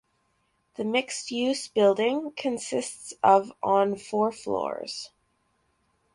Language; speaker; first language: English; native; English